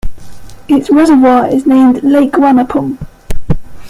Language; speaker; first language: English; native; English